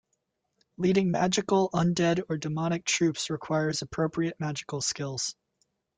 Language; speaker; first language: English; native; English